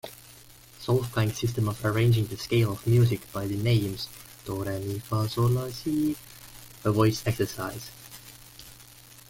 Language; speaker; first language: English; non-native, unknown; Estonian